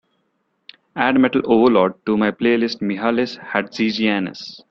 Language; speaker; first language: English; non-native, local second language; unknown